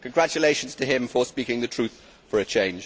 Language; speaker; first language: English; native; English